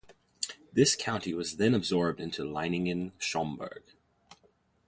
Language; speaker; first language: English; native; English